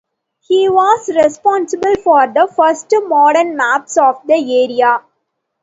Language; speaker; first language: English; non-native, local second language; Tamil